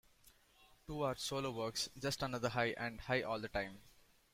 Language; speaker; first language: English; non-native, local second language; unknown